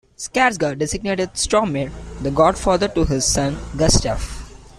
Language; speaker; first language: English; non-native, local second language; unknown